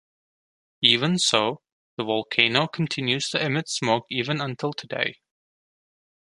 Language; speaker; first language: English; non-native, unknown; Turkish